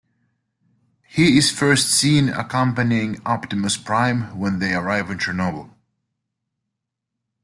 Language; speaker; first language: English; native; English